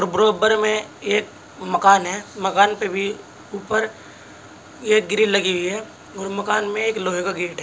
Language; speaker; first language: Hindi; native; Hindi